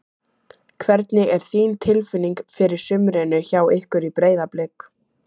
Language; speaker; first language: Icelandic; native; Icelandic